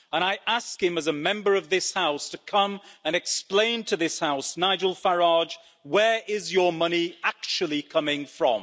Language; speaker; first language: English; native; English